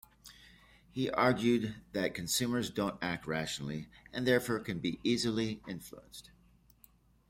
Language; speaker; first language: English; native; English